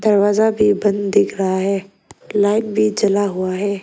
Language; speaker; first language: Hindi; early bilingual, other home language; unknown